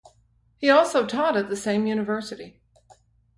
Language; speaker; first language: English; native; English